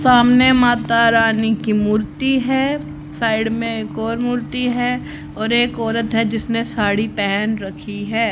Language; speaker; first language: Hindi; native; Hindi